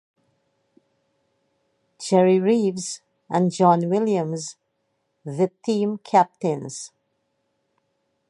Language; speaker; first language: English; native; English